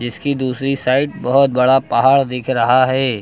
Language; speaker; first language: Hindi; native; Hindi